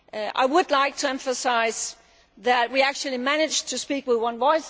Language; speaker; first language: English; non-native, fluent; Danish